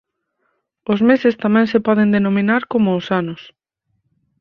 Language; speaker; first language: Galician; native; Galician